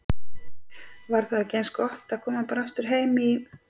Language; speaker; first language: Icelandic; native; Icelandic